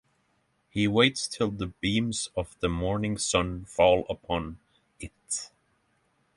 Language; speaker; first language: English; non-native, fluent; Norwegian